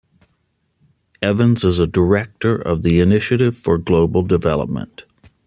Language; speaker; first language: English; native; English